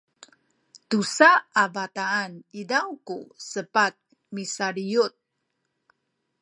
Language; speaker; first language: Sakizaya; native; Sakizaya